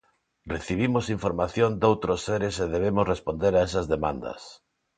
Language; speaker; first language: Galician; non-native, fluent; Spanish